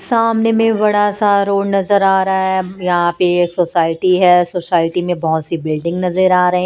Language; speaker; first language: Hindi; non-native, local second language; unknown